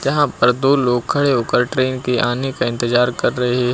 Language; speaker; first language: Hindi; native; Hindi